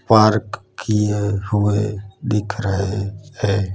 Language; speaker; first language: Hindi; non-native, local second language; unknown